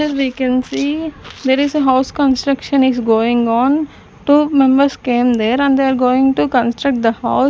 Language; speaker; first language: English; non-native, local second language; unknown